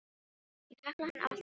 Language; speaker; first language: Icelandic; non-native, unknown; Filipino